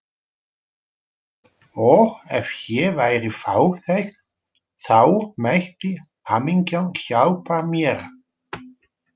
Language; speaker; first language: Icelandic; non-native, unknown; Dutch